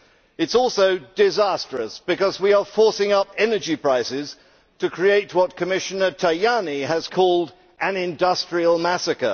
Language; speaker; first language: English; native; English